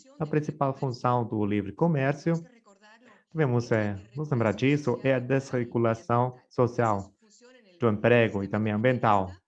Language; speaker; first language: Portuguese; non-native, fluent; Spanish